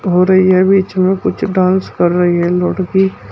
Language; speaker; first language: Hindi; native; Hindi